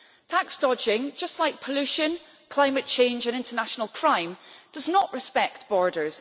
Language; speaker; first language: English; native; English